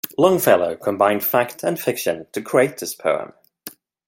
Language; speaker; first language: English; non-native, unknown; Swedish